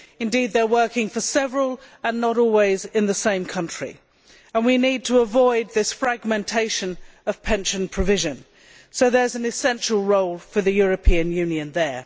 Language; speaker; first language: English; native; English